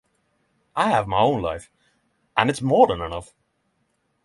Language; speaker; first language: English; non-native, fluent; Norwegian